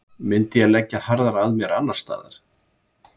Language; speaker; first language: Icelandic; native; Icelandic